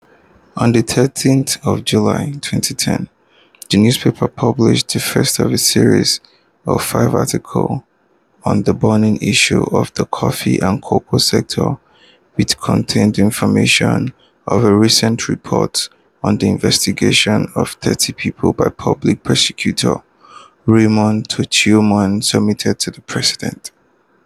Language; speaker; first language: English; non-native, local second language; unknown